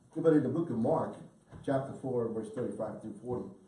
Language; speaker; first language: English; early bilingual, other home language; Spanish